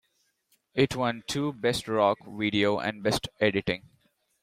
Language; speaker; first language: English; non-native, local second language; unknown